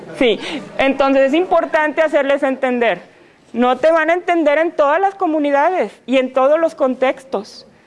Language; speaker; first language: Spanish; native; Spanish